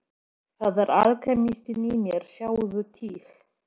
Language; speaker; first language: Icelandic; non-native, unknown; Polish